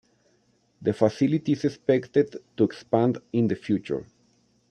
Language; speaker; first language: English; non-native, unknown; Spanish